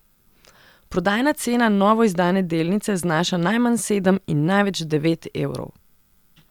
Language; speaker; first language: Slovenian; non-native, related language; Serbian